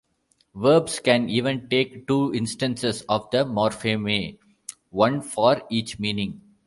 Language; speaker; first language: English; non-native, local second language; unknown